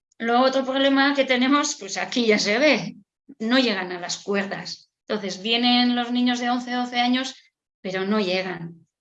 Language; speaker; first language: Spanish; non-native, local second language; Basque